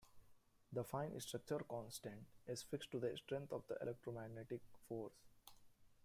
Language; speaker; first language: English; non-native, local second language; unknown